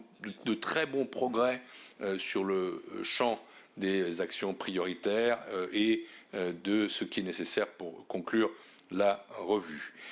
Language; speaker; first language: French; native; French